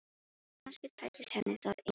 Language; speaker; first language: Icelandic; non-native, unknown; Filipino